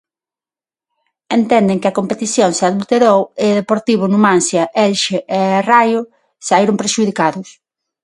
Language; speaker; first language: Galician; non-native, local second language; Spanish